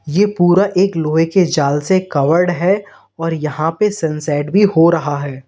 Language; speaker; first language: Hindi; native; Hindi